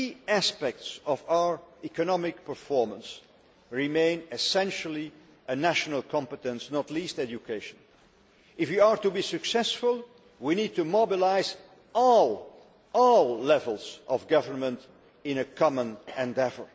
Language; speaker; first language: English; non-native, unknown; Dutch